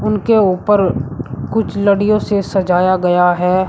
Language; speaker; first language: Hindi; native; Hindi